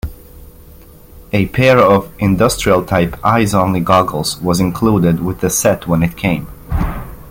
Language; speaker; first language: English; native; English